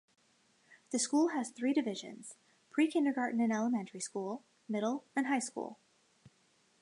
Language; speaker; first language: English; native; English